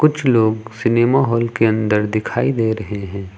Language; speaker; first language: Hindi; native; Hindi